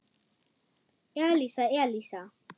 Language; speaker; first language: Icelandic; non-native, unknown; German